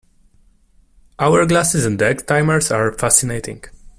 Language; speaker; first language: English; non-native, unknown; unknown